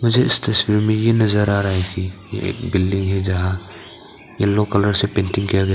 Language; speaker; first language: Hindi; early bilingual, other home language; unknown